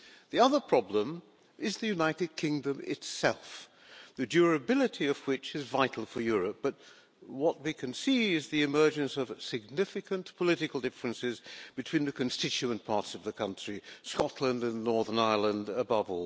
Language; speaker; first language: English; non-native, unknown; Hungarian